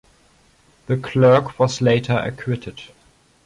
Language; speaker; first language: English; non-native, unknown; German